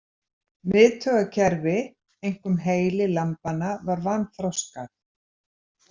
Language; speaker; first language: Icelandic; native; Icelandic